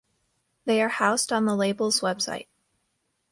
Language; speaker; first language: English; native; English